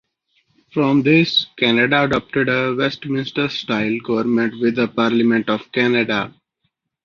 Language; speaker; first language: English; non-native, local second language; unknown